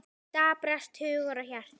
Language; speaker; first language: Icelandic; native; Icelandic